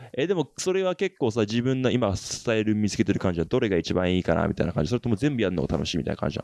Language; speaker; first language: Japanese; native; Japanese